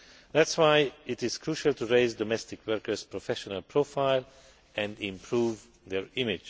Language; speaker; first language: English; non-native, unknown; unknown